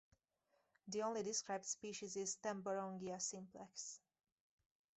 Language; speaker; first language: English; native; English